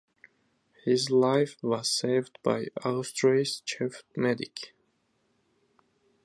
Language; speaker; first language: English; native; English